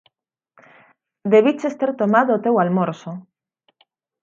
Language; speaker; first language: Galician; native; Galician